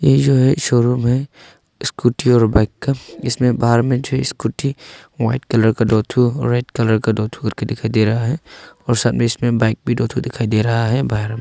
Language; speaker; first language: Hindi; non-native, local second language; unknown